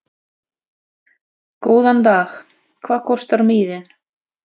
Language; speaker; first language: Icelandic; non-native, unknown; Russian